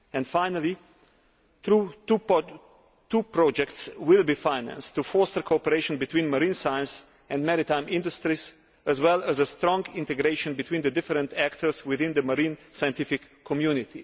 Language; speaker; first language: English; non-native, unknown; Slovenian